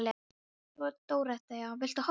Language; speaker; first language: Icelandic; non-native, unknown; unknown